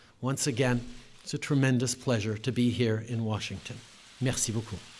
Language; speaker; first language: English; early bilingual, other home language; French